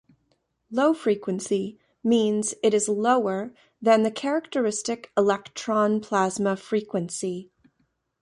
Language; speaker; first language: English; native; English